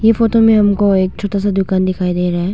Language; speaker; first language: Hindi; non-native, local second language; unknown